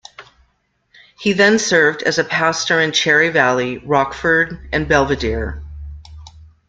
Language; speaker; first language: English; native; English